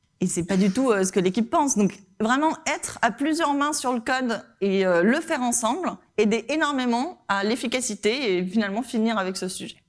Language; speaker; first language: French; non-native, fluent; Spanish